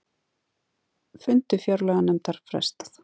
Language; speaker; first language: Icelandic; native; Icelandic